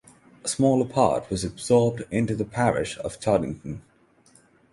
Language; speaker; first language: English; non-native, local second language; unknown